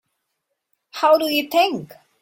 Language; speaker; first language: English; non-native, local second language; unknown